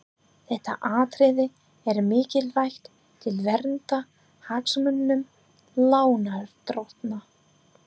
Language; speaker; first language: Icelandic; non-native, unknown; English